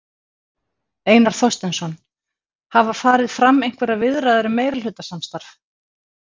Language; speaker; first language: Icelandic; native; Icelandic